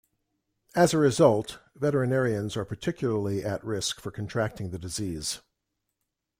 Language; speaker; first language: English; native; English